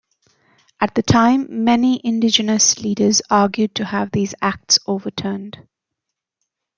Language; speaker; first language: English; native; English